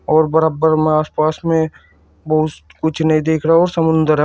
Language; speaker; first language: Hindi; native; Hindi